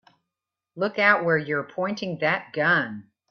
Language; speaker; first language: English; native; English